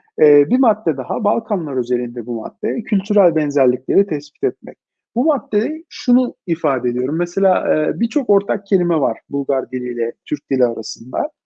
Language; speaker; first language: Turkish; native; Turkish